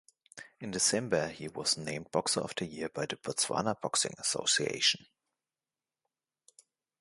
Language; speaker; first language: English; non-native, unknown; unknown